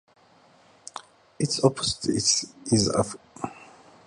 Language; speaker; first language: English; native; English